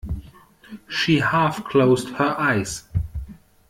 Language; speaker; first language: English; non-native, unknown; German